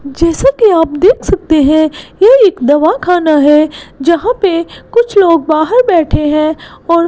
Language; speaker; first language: Hindi; non-native, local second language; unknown